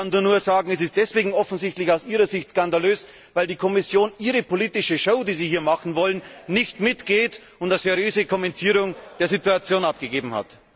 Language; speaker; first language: German; native; German